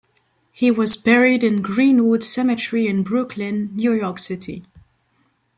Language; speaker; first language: English; non-native, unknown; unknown